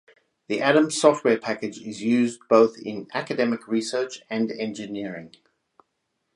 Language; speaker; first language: English; native; English